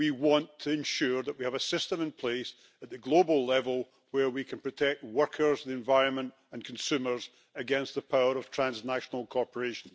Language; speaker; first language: English; native; English